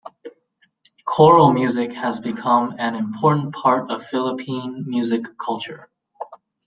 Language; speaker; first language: English; native; English